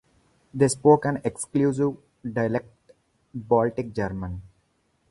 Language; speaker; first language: English; non-native, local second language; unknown